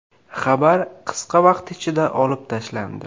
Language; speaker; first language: Uzbek; native; Uzbek